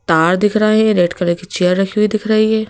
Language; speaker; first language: Hindi; native; Hindi